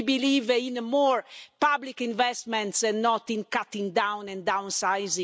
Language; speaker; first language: English; non-native, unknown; Italian